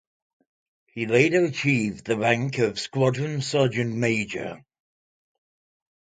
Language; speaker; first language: English; native; English